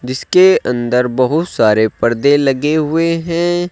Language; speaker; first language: Hindi; native; Hindi